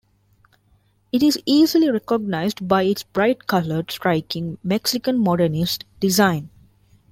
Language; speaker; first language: English; non-native, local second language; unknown